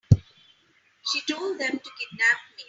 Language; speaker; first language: English; non-native, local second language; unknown